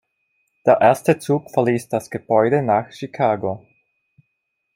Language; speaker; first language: German; non-native, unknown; Italian